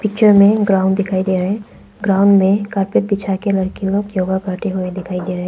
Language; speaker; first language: Hindi; non-native, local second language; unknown